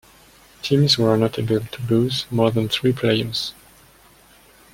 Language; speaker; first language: English; non-native, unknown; French